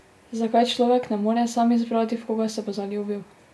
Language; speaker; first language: Slovenian; native; Slovenian